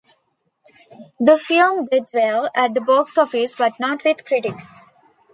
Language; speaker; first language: English; non-native, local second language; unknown